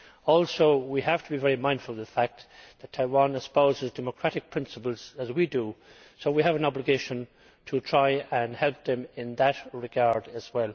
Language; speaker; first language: English; native; English